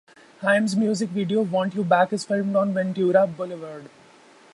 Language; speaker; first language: English; non-native, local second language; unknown